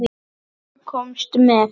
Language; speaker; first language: Icelandic; native; Icelandic